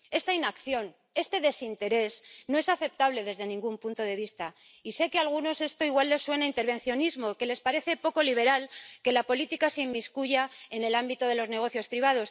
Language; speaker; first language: Spanish; native; Spanish